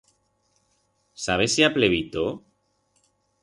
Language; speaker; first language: Aragonese; non-native, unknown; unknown